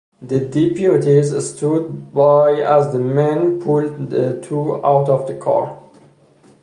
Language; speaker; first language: English; non-native, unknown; Persian